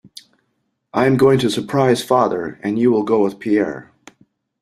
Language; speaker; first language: English; native; English